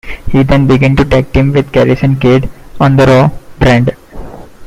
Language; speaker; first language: English; non-native, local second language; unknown